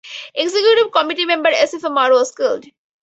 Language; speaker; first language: English; native; English